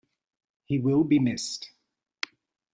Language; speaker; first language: English; native; English